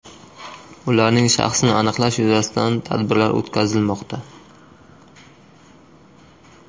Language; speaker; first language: Uzbek; native; Uzbek